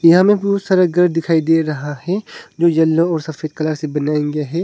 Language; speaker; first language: Hindi; early bilingual, other home language; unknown